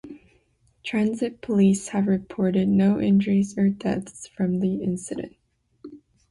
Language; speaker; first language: English; native; English